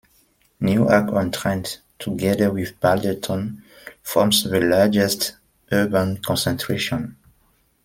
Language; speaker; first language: English; non-native, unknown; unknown